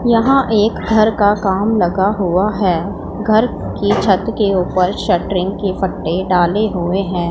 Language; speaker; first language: Hindi; non-native, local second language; Punjabi